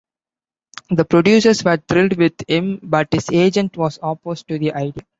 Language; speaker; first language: English; non-native, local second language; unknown